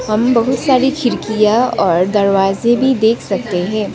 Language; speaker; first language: Hindi; non-native, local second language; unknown